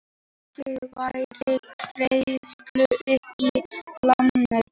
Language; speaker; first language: Icelandic; native; Icelandic